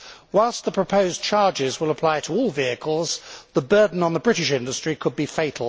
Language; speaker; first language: English; native; English